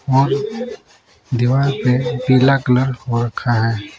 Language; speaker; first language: Hindi; native; Hindi